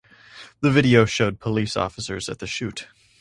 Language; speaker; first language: English; native; English